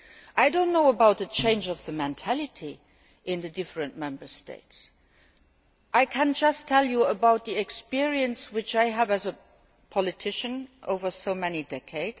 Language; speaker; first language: English; non-native, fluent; Luxembourgish